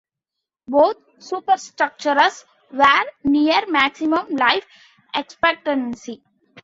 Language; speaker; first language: English; non-native, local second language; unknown